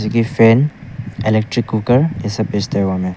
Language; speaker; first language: Hindi; early bilingual, other home language; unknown